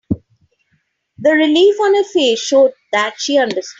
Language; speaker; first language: English; non-native, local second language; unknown